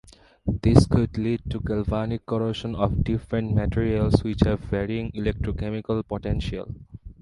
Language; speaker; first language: English; non-native, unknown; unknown